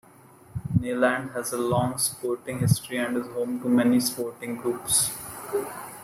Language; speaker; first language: English; non-native, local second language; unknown